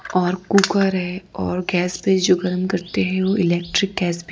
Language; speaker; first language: Hindi; non-native, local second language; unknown